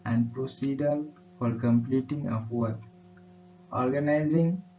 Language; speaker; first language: English; non-native, local second language; Nepali